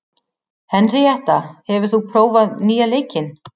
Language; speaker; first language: Icelandic; native; Icelandic